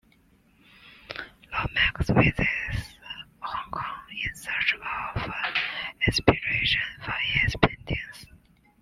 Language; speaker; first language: English; non-native, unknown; Chinese